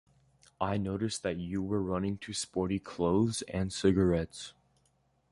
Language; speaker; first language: English; native; English